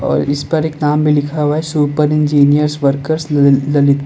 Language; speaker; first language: Hindi; native; Hindi